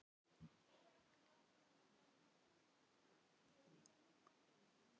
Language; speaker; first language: Icelandic; non-native, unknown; Filipino